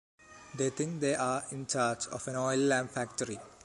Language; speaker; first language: English; non-native, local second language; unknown